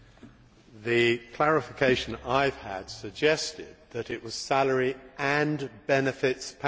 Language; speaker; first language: English; native; English